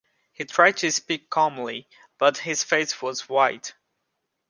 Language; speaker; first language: English; non-native, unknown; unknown